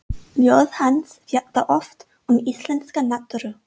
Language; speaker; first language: Icelandic; non-native, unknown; English